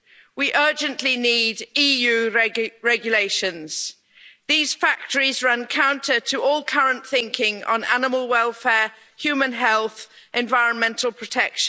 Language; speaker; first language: English; native; English